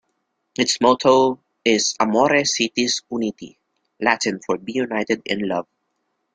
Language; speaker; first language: English; non-native, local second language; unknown